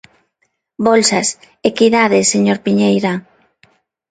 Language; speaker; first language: Galician; non-native, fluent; Spanish